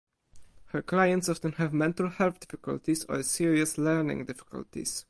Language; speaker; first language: English; non-native, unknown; Polish